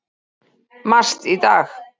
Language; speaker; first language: Icelandic; native; Icelandic